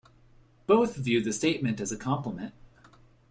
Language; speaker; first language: English; native; English